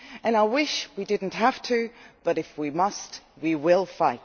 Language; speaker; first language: English; non-native, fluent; Dutch